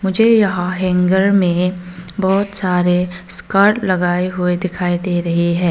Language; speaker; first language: Hindi; non-native, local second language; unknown